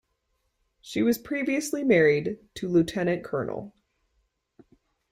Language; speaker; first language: English; native; English